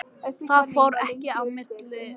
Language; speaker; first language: Icelandic; non-native, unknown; English